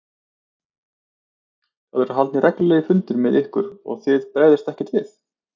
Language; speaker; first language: Icelandic; native; Icelandic